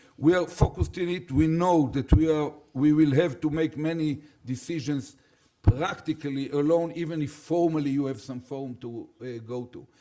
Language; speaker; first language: English; non-native, fluent; Hebrew